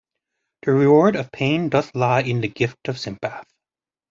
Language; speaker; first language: English; native; English